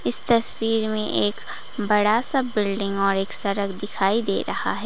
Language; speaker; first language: Hindi; non-native, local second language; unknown